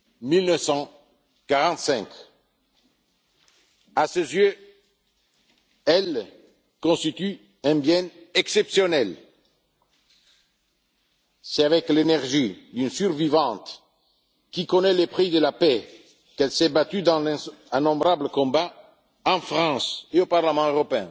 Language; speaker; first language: French; non-native, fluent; Italian